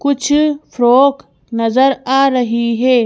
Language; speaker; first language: Hindi; native; Hindi